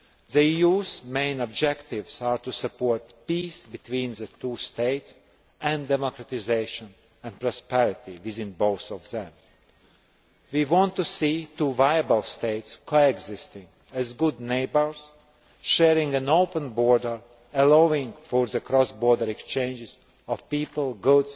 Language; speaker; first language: English; non-native, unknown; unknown